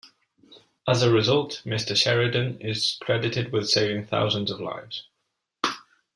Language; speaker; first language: English; non-native, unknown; Catalan